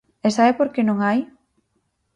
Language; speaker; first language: Galician; native; Galician